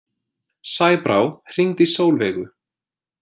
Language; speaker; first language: Icelandic; non-native, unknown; English